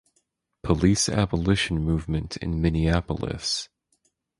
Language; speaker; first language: English; native; English